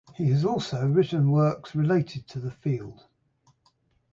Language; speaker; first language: English; native; English